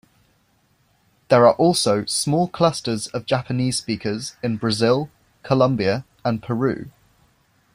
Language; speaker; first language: English; native; English